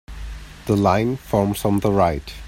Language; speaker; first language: English; native; English